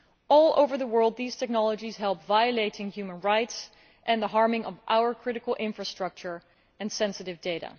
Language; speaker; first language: English; non-native, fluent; Dutch